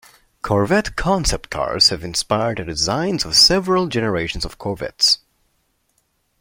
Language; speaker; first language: English; non-native, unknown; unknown